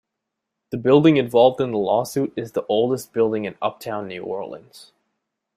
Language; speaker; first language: English; native; English